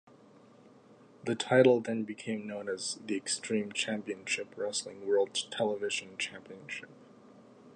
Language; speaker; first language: English; native; English